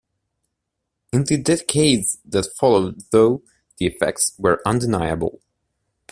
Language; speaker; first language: English; non-native, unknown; Italian